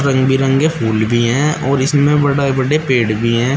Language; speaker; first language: Hindi; native; Hindi